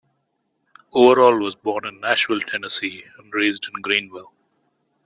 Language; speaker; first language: English; non-native, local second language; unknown